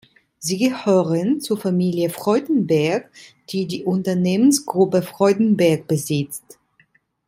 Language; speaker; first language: German; non-native, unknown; Italian